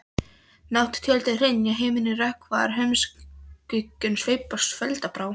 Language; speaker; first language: Icelandic; non-native, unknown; Polish